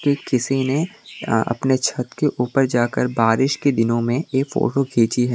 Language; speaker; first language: Hindi; non-native, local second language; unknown